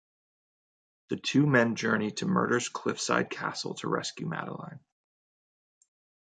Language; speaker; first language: English; native; English